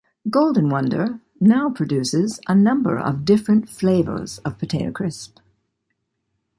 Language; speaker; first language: English; native; English